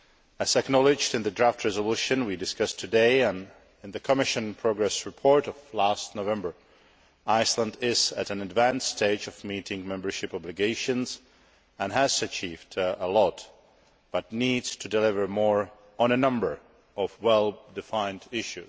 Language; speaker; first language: English; non-native, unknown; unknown